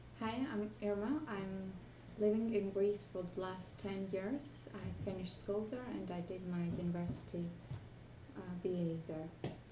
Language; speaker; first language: English; non-native, fluent; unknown